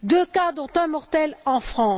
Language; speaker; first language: French; native; French